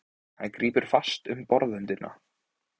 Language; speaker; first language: Icelandic; native; Icelandic